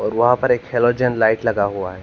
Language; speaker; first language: Hindi; non-native, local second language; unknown